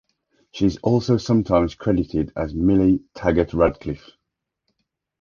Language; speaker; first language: English; native; English